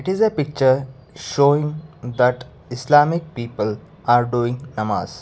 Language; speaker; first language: English; non-native, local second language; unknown